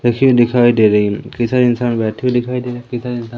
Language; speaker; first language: Hindi; native; Hindi